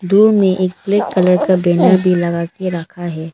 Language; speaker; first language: Hindi; non-native, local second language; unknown